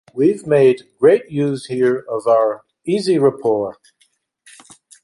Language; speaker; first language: English; native; English